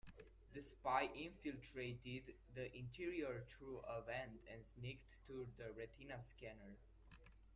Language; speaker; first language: English; native; English